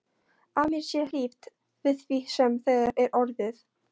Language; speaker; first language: Icelandic; non-native, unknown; Polish